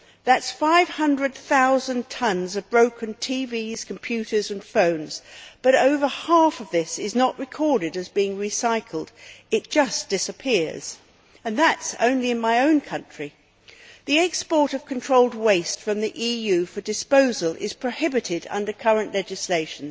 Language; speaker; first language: English; native; English